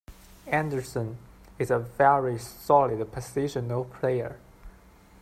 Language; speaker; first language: English; non-native, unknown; Chinese